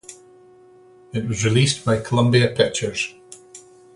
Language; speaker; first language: English; native; English